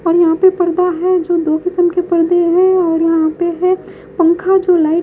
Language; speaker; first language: Hindi; native; Hindi